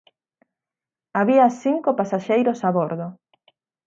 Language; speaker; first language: Galician; native; Galician